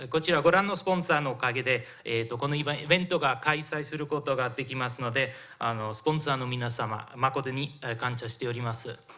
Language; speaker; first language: Japanese; non-native, fluent; Italian